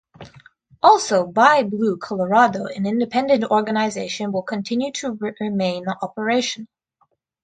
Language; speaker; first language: English; non-native, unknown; Russian